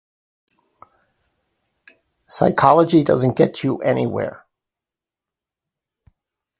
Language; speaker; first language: English; native; English